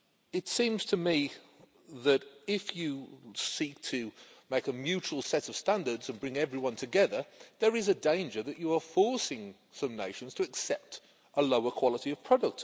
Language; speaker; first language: English; native; English